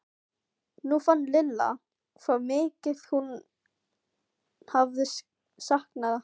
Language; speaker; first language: Icelandic; non-native, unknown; Filipino